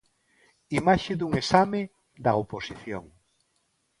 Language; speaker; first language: Galician; non-native, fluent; Spanish